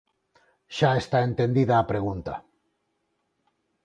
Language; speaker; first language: Galician; non-native, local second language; Spanish